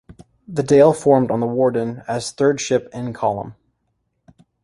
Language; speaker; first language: English; native; English